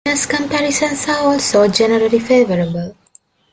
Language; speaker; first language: English; non-native, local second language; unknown